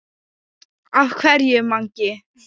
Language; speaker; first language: Icelandic; non-native, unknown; Thai